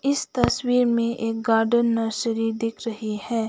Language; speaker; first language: Hindi; non-native, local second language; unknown